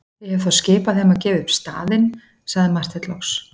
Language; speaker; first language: Icelandic; native; Icelandic